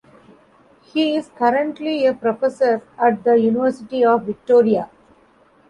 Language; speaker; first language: English; non-native, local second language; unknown